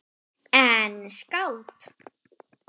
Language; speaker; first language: Icelandic; non-native, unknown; German